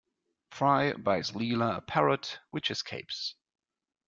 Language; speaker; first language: English; non-native, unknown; German